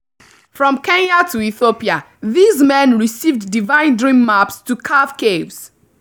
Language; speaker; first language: English; non-native, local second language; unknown